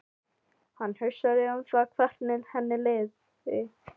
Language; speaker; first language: Icelandic; non-native, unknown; Filipino